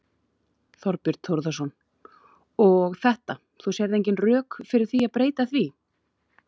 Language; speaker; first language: Icelandic; native; Icelandic